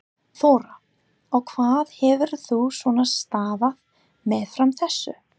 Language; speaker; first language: Icelandic; non-native, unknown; English